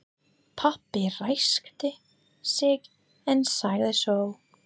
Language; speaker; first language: Icelandic; non-native, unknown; English